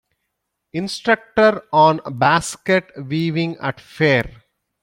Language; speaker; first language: English; non-native, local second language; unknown